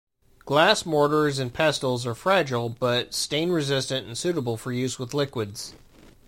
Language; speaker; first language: English; native; English